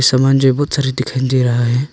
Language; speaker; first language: Hindi; non-native, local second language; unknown